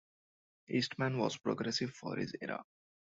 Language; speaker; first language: English; non-native, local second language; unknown